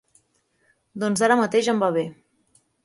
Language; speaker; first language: Catalan; native; Catalan